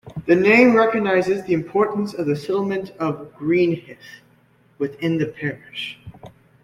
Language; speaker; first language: English; native; English